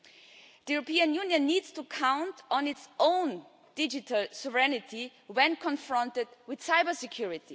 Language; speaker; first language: English; non-native, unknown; German